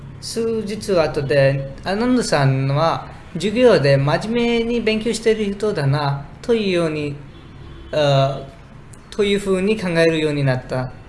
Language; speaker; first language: Japanese; non-native, fluent; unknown